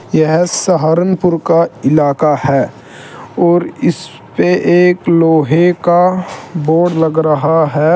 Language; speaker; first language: Hindi; native; Hindi